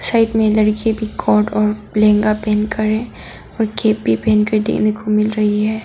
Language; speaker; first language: Hindi; non-native, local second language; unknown